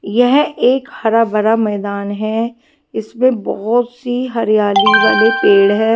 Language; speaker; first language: Hindi; non-native, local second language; Punjabi